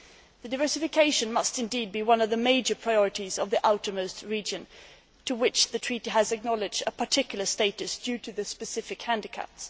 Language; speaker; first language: English; non-native, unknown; Swedish